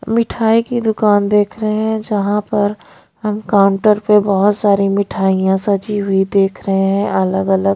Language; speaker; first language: Hindi; non-native, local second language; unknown